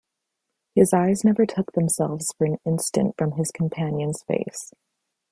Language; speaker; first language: English; native; English